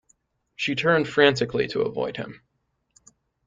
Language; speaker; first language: English; native; English